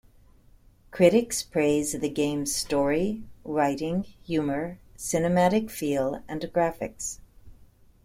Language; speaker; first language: English; native; English